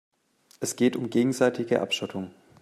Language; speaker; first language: German; native; German